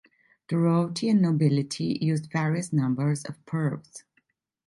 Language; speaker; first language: English; non-native, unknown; Italian